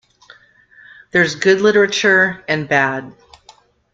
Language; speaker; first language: English; native; English